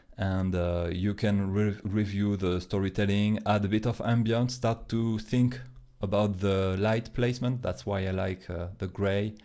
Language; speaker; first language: English; non-native, fluent; French